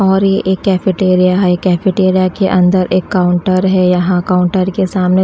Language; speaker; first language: Hindi; native; Hindi